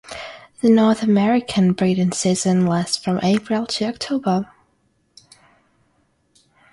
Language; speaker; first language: English; non-native, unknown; Russian